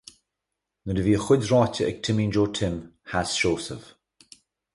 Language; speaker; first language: Irish; native; Irish